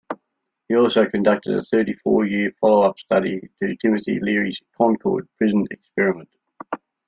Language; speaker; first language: English; native; English